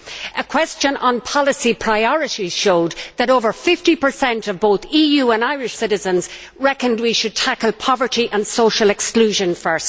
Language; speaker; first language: English; native; English